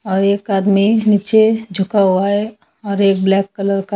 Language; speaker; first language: Hindi; native; Hindi